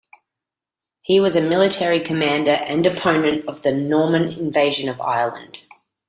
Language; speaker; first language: English; native; English